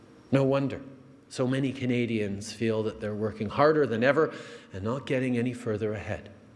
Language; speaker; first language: English; early bilingual, other home language; French